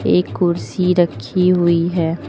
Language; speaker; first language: Hindi; native; Hindi